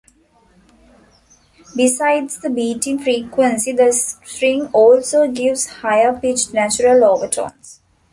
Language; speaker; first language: English; non-native, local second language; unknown